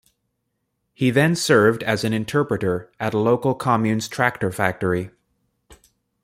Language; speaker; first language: English; native; English